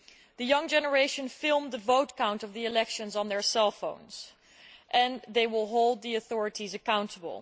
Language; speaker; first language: English; non-native, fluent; Dutch